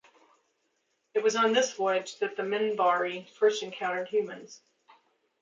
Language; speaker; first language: English; native; English